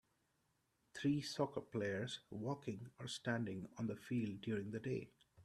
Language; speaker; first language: English; non-native, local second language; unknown